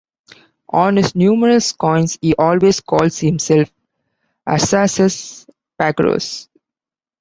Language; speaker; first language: English; non-native, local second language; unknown